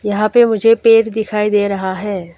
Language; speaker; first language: Hindi; non-native, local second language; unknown